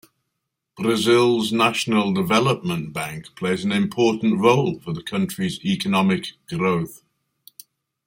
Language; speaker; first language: English; native; English